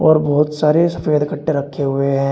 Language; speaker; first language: Hindi; native; Hindi